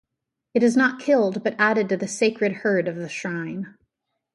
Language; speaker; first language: English; native; English